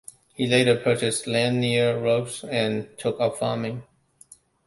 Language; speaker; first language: English; non-native, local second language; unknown